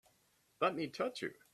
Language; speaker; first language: English; native; English